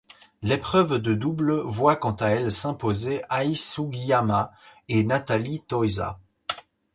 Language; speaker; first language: French; native; French